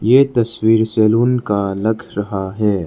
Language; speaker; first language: Hindi; non-native, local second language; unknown